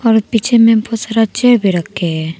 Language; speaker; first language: Hindi; non-native, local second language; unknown